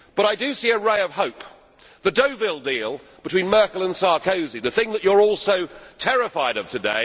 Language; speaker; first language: English; native; English